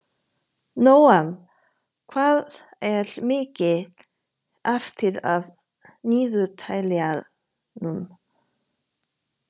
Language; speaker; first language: Icelandic; non-native, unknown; Chinese